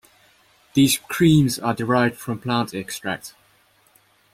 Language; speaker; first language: English; native; English